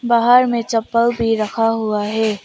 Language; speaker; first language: Hindi; non-native, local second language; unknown